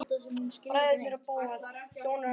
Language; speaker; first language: Icelandic; native; Icelandic